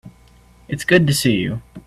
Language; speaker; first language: English; native; English